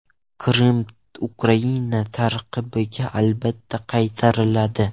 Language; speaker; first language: Uzbek; non-native, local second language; Russian